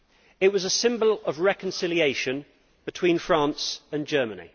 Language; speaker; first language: English; native; English